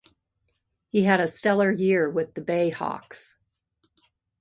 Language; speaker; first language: English; native; English